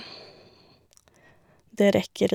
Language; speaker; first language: Norwegian; native; Norwegian